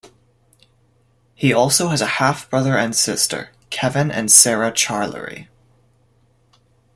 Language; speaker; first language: English; native; English